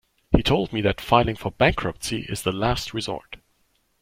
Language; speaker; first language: English; non-native, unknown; German